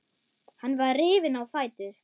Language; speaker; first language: Icelandic; non-native, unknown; German